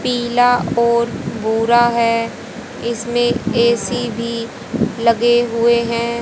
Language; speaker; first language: Hindi; native; Hindi